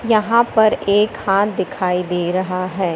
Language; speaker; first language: Hindi; native; Hindi